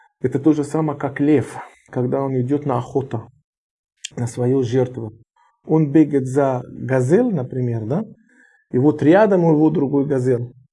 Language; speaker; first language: Russian; non-native, learner; Arabic